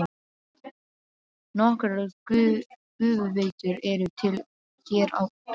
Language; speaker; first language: Icelandic; non-native, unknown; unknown